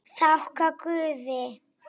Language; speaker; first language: Icelandic; non-native, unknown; Polish